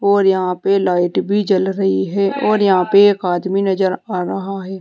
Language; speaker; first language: Hindi; native; Hindi